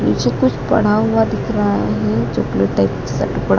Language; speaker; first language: Hindi; native; Hindi